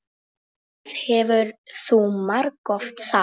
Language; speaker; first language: Icelandic; non-native, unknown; Polish